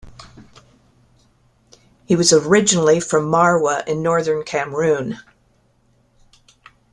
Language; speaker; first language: English; native; English